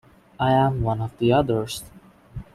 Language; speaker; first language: English; non-native, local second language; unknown